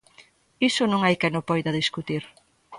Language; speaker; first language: Galician; native; Galician